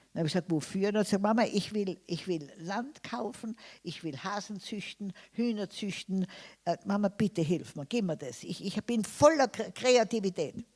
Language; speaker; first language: German; non-native, fluent; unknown